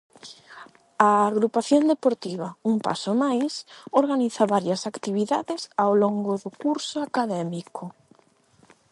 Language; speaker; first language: Galician; non-native, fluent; Spanish